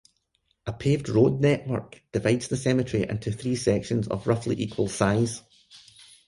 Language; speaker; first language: English; native; English